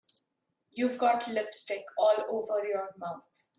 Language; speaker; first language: English; non-native, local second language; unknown